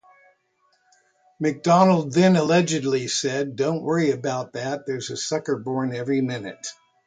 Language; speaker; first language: English; native; English